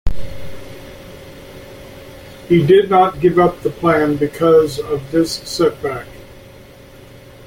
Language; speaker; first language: English; native; English